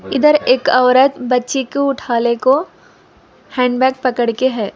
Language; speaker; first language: Hindi; non-native, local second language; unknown